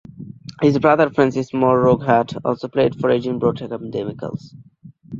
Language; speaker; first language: English; non-native, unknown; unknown